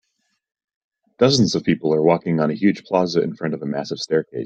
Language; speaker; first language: English; native; English